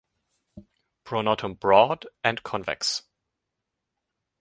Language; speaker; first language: English; native; English